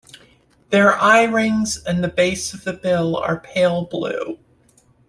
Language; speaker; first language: English; native; English